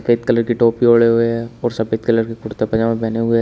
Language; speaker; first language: Hindi; native; Hindi